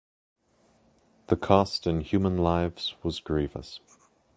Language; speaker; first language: English; native; English